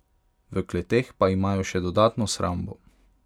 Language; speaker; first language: Slovenian; non-native, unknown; Hungarian